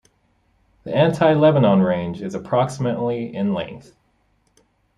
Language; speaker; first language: English; native; English